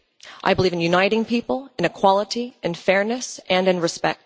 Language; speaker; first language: English; non-native, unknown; Dutch